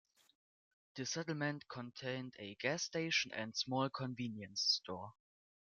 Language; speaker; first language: English; non-native, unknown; German